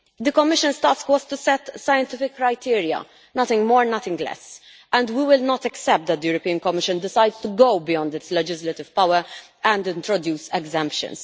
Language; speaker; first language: English; non-native, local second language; Maltese